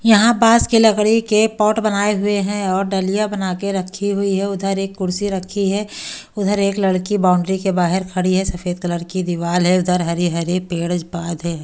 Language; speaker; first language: Hindi; native; Hindi